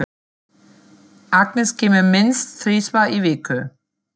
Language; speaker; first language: Icelandic; non-native, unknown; German